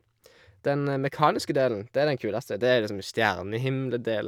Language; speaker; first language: Norwegian; native; Norwegian